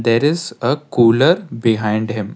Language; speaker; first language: English; non-native, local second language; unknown